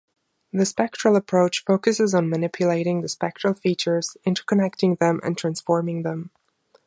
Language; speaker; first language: English; non-native, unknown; German